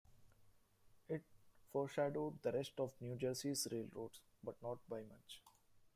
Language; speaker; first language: English; non-native, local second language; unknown